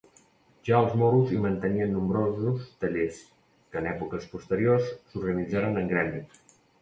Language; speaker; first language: Catalan; native; Catalan